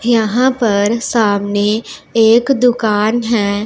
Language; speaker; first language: Hindi; non-native, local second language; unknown